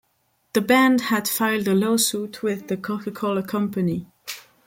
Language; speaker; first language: English; non-native, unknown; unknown